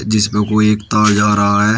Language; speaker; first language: Hindi; native; Hindi